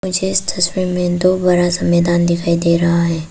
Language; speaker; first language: Hindi; early bilingual, other home language; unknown